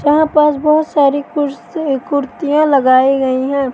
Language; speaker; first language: Hindi; native; Hindi